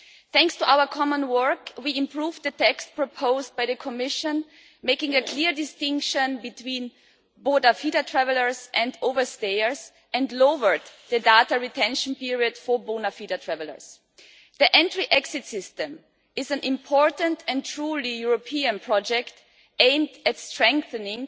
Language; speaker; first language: English; non-native, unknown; German